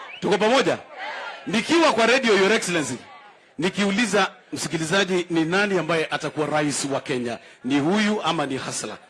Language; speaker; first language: Swahili; non-native, local second language; Kamba